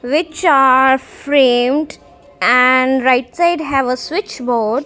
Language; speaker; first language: English; non-native, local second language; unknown